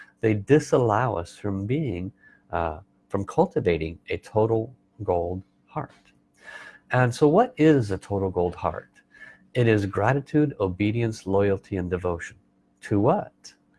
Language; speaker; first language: English; native; English